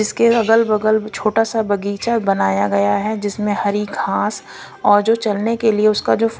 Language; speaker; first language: Hindi; non-native, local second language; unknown